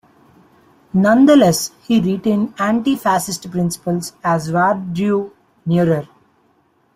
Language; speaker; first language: English; non-native, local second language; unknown